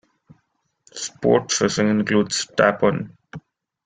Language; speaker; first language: English; non-native, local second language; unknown